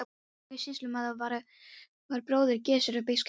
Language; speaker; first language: Icelandic; non-native, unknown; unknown